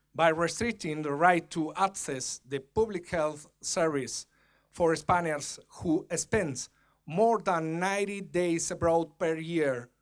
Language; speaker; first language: English; non-native, fluent; Spanish